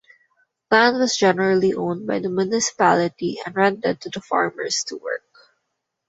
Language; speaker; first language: English; non-native, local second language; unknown